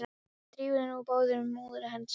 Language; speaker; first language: Icelandic; non-native, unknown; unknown